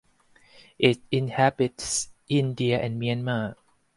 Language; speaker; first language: English; non-native, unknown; Thai